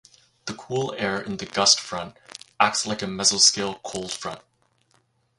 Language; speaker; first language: English; native; English